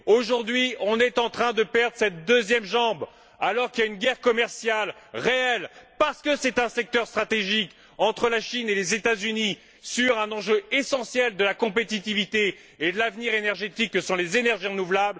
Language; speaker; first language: French; native; French